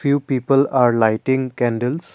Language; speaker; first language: English; non-native, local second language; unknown